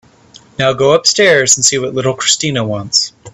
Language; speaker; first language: English; native; English